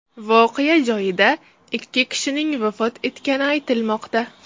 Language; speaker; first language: Uzbek; non-native, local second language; Russian